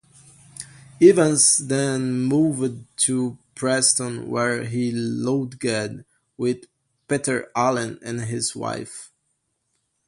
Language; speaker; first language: English; non-native, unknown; Portuguese